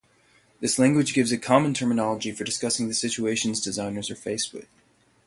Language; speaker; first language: English; native; English